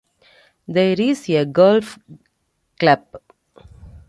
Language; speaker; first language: English; non-native, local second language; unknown